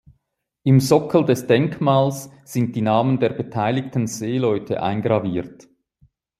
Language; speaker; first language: German; native; German